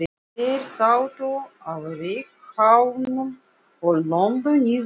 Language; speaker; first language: Icelandic; non-native, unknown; Russian